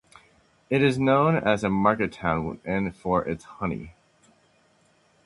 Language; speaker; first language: English; native; English